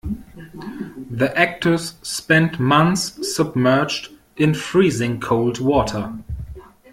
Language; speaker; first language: English; non-native, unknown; German